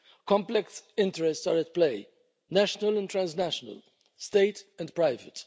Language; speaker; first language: English; non-native, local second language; Maltese